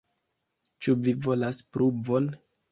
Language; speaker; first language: Esperanto; non-native, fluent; Kinyarwanda